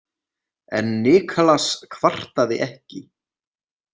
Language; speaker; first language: Icelandic; native; Icelandic